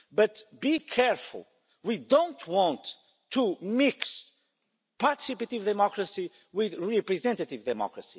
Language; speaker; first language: English; non-native, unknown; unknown